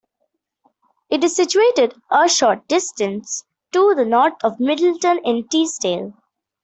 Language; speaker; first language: English; non-native, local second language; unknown